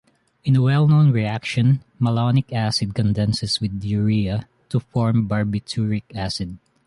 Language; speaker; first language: English; non-native, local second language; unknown